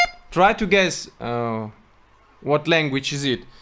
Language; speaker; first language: English; non-native, fluent; Russian